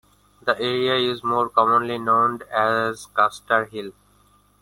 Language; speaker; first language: English; non-native, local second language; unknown